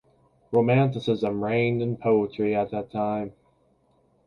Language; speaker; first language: English; native; English